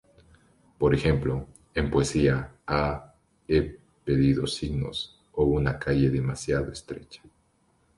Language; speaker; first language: Spanish; native; Spanish